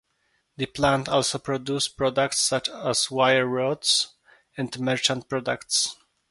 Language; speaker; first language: English; non-native, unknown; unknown